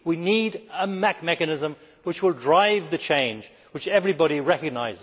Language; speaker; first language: English; native; English